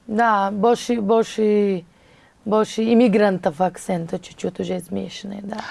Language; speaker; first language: Russian; non-native, fluent; Portuguese